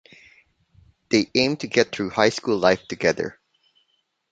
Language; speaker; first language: English; non-native, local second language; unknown